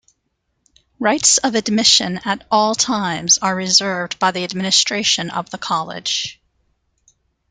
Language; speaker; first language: English; native; English